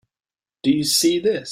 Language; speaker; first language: English; native; English